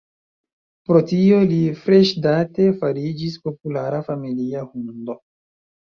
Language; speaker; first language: Esperanto; non-native, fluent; Chinese